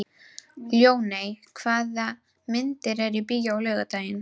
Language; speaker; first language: Icelandic; native; Icelandic